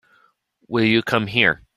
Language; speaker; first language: English; native; English